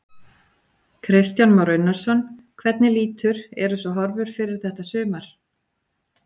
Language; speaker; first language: Icelandic; native; Icelandic